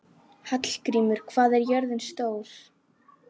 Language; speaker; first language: Icelandic; native; Icelandic